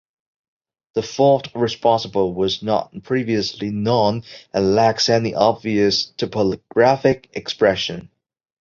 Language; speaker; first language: English; non-native, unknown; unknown